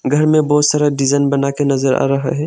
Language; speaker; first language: Hindi; non-native, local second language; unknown